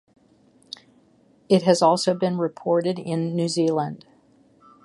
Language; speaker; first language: English; native; English